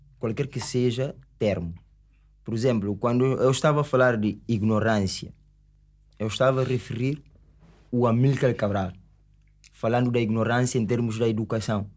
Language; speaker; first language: Portuguese; non-native, local second language; Upper Guinea Crioulo